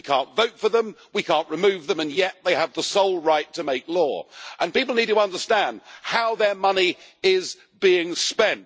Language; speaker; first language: English; native; English